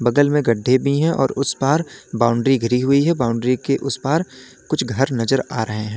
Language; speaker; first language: Hindi; native; Hindi